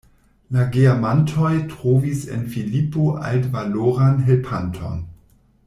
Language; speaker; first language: Esperanto; non-native, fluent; German